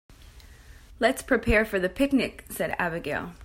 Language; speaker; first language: English; native; English